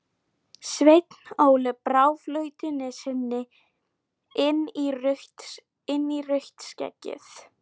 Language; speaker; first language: Icelandic; non-native, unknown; Polish